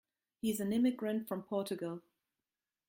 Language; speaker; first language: English; non-native, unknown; German